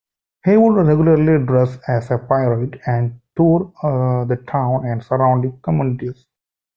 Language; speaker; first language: English; non-native, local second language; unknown